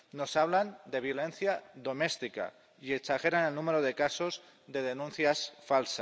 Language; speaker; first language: Spanish; non-native, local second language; Catalan